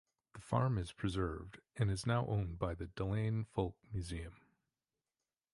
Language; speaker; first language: English; native; English